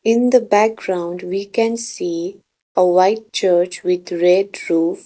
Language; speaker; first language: English; non-native, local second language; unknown